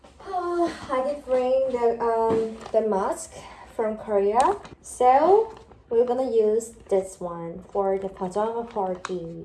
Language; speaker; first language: English; non-native, learner; Korean